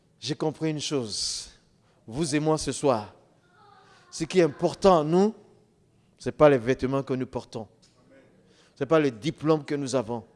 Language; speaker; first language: French; non-native, local second language; Dyula